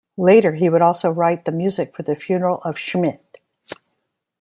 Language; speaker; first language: English; native; English